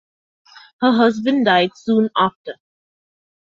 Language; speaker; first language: English; non-native, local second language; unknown